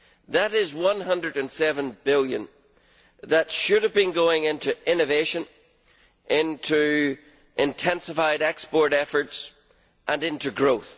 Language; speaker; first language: English; native; English